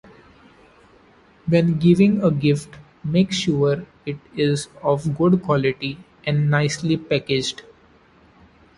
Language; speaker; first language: English; non-native, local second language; Marathi